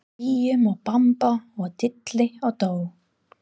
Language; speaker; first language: Icelandic; non-native, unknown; English